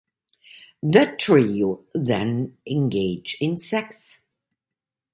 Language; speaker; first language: English; non-native, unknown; German